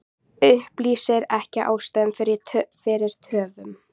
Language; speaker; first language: Icelandic; native; Icelandic